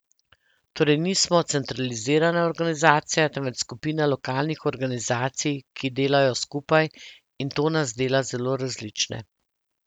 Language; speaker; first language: Slovenian; native; Slovenian